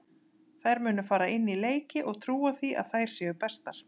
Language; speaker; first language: Icelandic; native; Icelandic